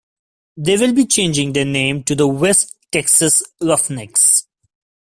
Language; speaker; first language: English; non-native, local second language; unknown